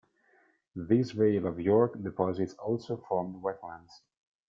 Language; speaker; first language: English; non-native, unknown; Italian